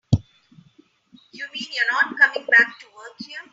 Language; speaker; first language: English; non-native, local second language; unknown